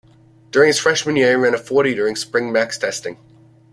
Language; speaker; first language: English; native; English